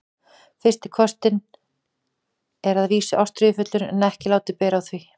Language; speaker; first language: Icelandic; native; Icelandic